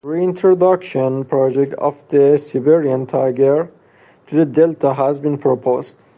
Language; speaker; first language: English; non-native, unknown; Persian